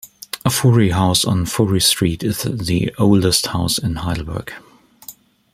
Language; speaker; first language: English; non-native, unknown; German